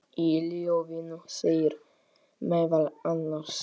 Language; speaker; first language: Icelandic; non-native, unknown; Polish